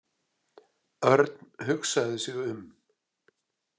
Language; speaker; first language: Icelandic; native; Icelandic